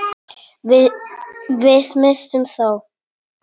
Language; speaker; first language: Icelandic; non-native, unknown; Polish